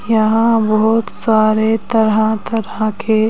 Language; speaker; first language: Hindi; native; Hindi